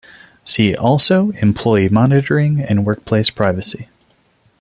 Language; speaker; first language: English; non-native, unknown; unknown